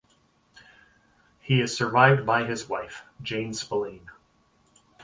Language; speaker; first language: English; native; English